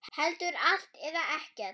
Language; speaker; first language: Icelandic; non-native, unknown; German